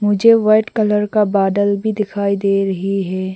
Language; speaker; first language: Hindi; non-native, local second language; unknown